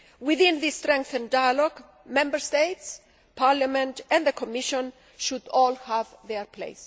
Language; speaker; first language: English; non-native, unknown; Greek